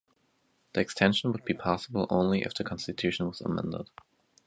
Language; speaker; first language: English; native; English